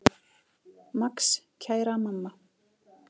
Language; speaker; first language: Icelandic; native; Icelandic